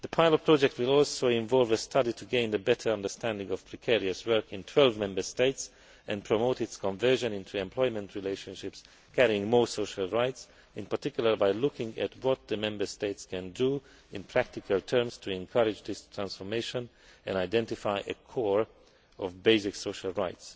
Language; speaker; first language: English; non-native, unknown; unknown